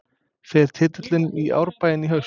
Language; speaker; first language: Icelandic; non-native, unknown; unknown